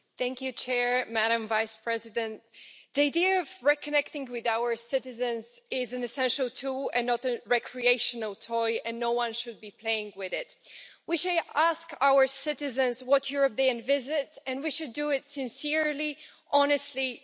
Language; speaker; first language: English; non-native, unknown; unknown